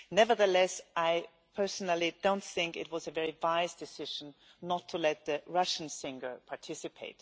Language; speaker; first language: English; non-native, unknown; German